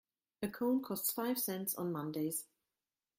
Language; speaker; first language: English; non-native, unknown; German